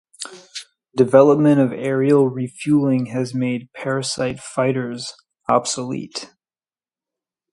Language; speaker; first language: English; native; English